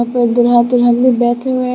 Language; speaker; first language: Hindi; non-native, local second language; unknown